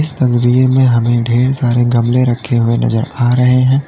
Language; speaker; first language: Hindi; native; Hindi